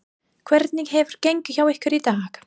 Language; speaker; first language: Icelandic; non-native, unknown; English